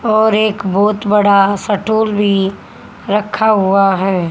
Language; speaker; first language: Hindi; native; Hindi